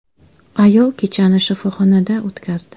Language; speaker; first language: Uzbek; native; Uzbek